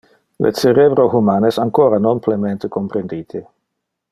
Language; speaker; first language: Interlingua; non-native, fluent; Dutch